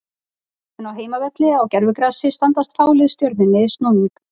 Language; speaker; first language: Icelandic; native; Icelandic